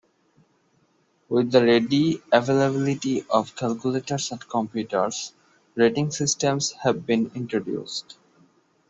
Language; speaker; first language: English; non-native, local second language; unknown